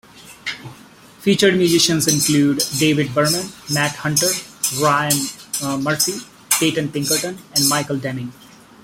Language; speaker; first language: English; non-native, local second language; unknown